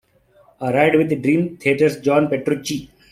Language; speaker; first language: English; non-native, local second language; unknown